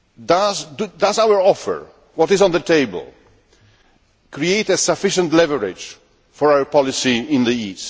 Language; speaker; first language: English; non-native, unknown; Polish